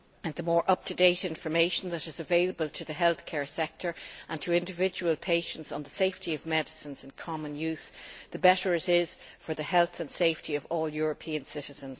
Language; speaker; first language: English; native; English